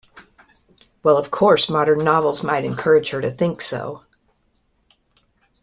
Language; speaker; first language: English; native; English